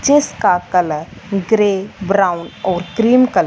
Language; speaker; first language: Hindi; non-native, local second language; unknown